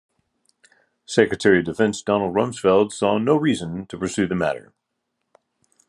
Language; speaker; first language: English; native; English